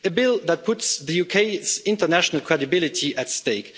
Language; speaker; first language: English; non-native, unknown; Luxembourgish